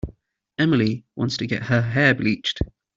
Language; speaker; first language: English; native; English